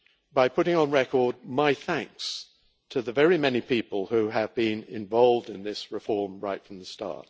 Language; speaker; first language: English; native; English